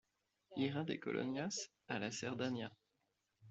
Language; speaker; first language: Spanish; non-native, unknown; French